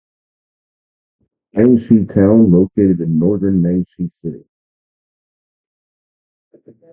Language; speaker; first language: English; native; English